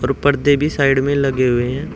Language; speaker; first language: Hindi; native; Hindi